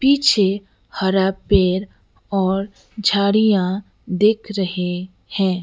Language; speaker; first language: Hindi; non-native, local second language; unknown